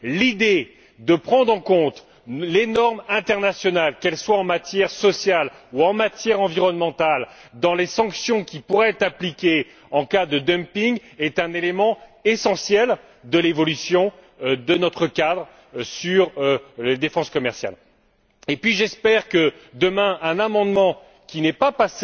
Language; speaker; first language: French; native; French